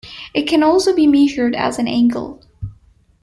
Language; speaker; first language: English; non-native, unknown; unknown